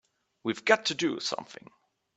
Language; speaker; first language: English; non-native, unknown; German